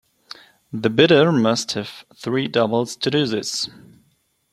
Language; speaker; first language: English; non-native, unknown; German